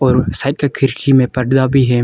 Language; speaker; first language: Hindi; early bilingual, other home language; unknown